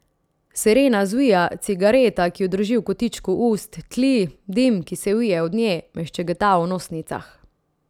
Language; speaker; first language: Slovenian; native; Slovenian